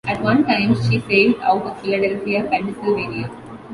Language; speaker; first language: English; non-native, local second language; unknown